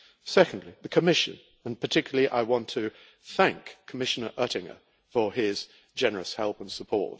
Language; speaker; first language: English; native; English